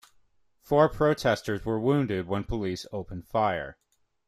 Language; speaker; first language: English; native; English